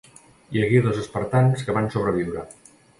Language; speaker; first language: Catalan; native; Catalan